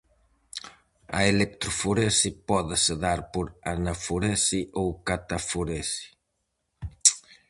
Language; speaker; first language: Galician; native; Galician